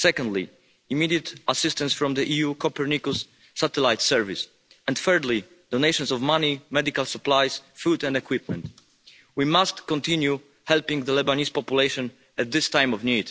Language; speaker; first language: English; non-native, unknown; Polish